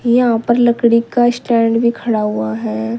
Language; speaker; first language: Hindi; native; Hindi